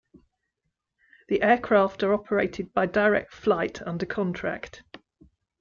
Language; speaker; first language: English; native; English